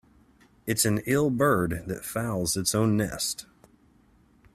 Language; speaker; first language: English; native; English